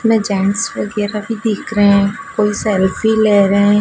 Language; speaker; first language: Hindi; native; Hindi